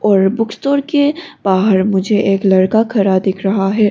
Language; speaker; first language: Hindi; non-native, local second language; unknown